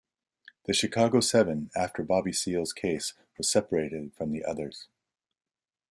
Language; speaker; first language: English; native; English